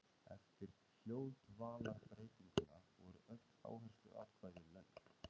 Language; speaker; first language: Icelandic; native; Icelandic